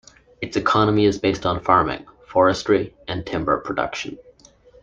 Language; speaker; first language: English; native; English